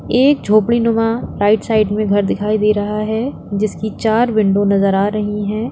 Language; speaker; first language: Hindi; native; Hindi